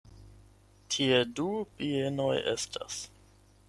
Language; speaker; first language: Esperanto; non-native, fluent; German